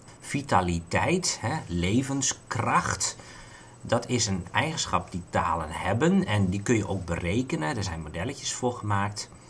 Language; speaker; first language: Dutch; native; Dutch